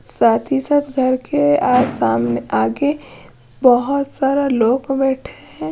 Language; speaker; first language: Hindi; non-native, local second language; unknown